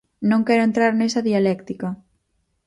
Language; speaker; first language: Galician; native; Galician